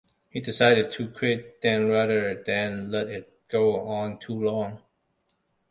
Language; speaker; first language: English; non-native, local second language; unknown